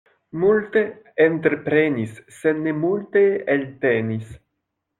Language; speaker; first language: Esperanto; non-native, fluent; French